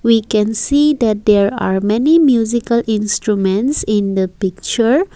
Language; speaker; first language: English; non-native, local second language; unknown